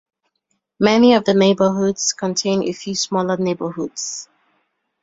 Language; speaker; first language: English; native; English